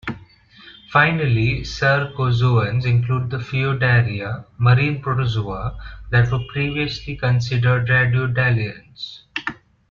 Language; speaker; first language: English; non-native, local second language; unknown